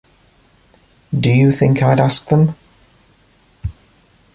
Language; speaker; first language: English; native; English